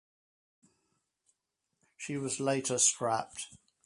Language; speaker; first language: English; native; English